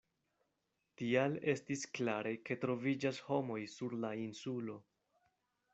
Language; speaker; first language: Esperanto; non-native, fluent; Spanish